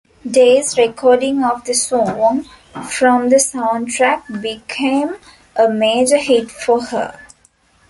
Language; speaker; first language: English; non-native, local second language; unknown